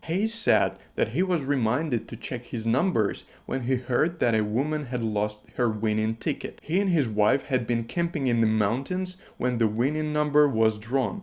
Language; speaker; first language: English; non-native, fluent; Russian